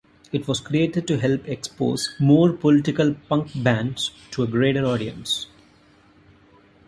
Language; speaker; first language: English; non-native, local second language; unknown